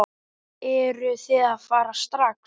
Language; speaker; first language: Icelandic; native; Icelandic